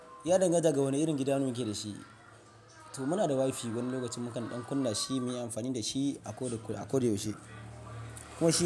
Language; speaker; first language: Hausa; non-native, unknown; Yoruba